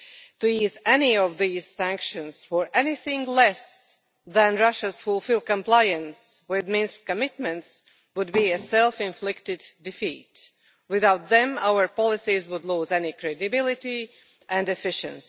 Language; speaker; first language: English; non-native, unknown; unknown